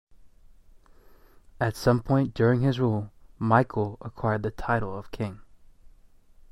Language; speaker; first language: English; native; English